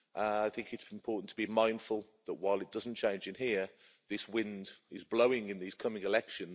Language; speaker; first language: English; native; English